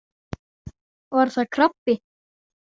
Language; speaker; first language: Icelandic; non-native, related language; Danish